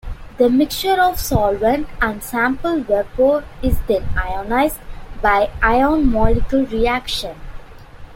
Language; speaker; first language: English; non-native, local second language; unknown